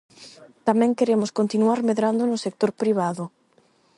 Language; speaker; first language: Galician; non-native, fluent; Spanish